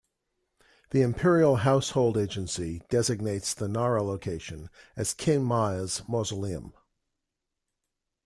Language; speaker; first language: English; native; English